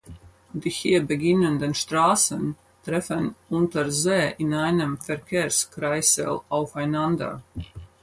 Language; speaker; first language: German; non-native, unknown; Latvian